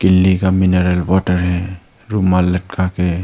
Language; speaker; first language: Hindi; early bilingual, other home language; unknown